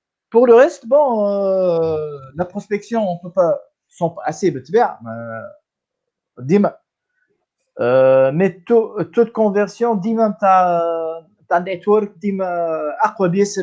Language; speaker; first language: French; non-native, local second language; Arabic